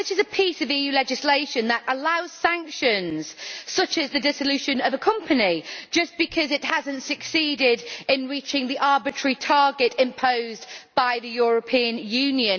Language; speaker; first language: English; native; English